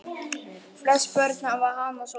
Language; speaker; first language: Icelandic; native; Icelandic